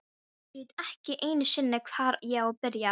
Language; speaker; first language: Icelandic; non-native, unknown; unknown